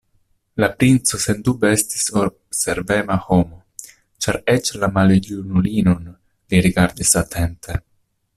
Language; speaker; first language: Esperanto; non-native, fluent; Italian